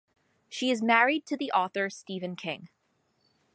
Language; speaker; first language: English; native; English